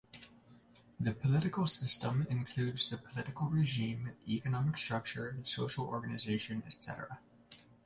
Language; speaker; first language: English; native; English